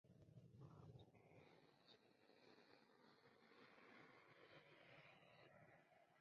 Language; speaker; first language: English; non-native, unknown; Spanish